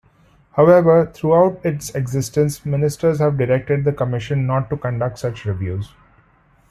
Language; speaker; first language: English; non-native, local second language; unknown